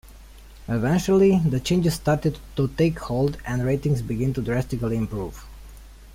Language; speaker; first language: English; native; English